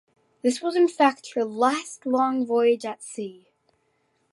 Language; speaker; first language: English; native; English